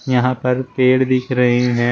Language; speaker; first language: Hindi; native; Hindi